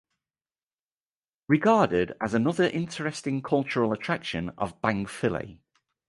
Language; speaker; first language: English; native; English